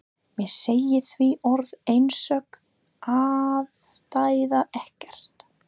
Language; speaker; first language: Icelandic; non-native, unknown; English